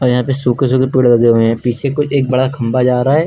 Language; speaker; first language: Hindi; native; Hindi